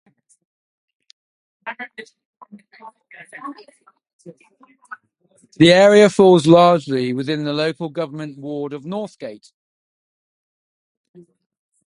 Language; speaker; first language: English; non-native, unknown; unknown